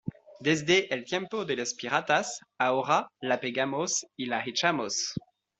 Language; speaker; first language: Spanish; non-native, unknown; French